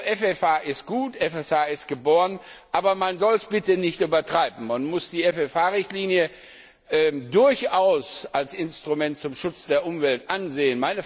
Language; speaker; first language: German; non-native, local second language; Luxembourgish